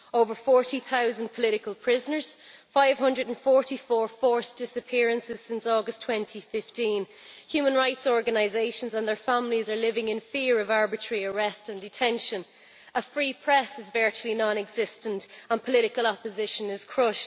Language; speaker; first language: English; native; English